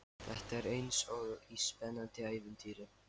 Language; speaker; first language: Icelandic; non-native, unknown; Lithuanian